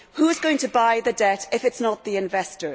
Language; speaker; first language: English; native; English